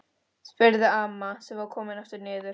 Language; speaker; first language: Icelandic; non-native, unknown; Spanish